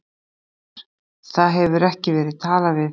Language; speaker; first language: Icelandic; native; Icelandic